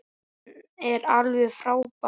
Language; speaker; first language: Icelandic; native; Icelandic